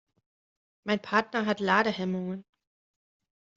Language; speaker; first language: German; native; German